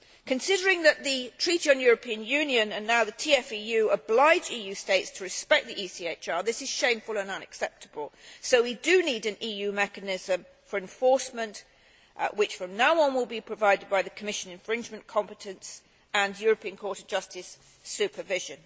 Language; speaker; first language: English; native; English